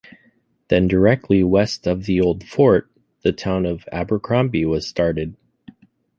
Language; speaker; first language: English; native; English